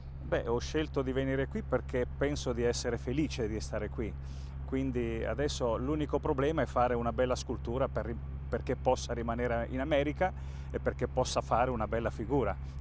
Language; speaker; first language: Italian; native; Italian